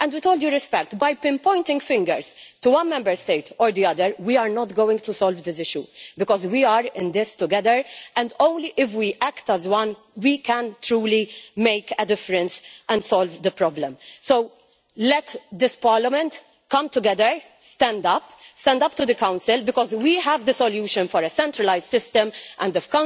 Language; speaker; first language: English; non-native, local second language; Maltese